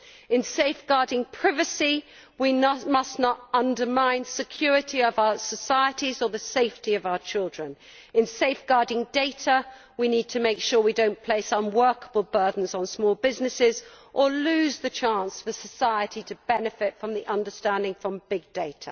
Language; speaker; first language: English; native; English